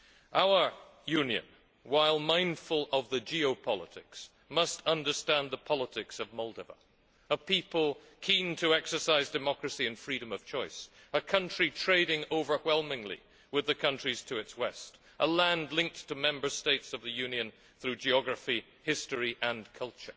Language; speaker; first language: English; native; English